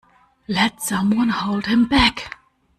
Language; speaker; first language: English; non-native, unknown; German